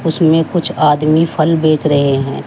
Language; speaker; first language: Hindi; native; Hindi